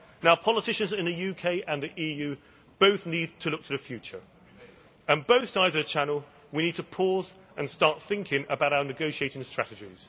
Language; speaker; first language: English; native; English